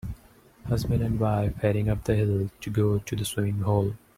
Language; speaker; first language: English; non-native, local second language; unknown